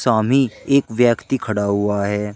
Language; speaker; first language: Hindi; native; Hindi